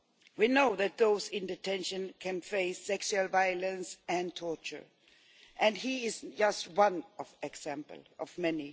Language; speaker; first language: English; non-native, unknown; Swedish